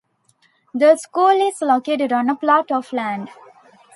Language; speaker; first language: English; non-native, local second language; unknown